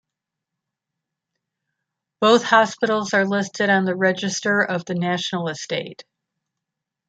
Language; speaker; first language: English; native; English